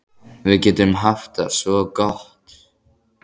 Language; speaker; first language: Icelandic; native; Icelandic